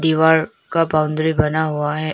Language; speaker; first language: Hindi; non-native, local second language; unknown